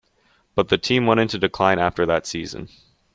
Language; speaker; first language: English; native; English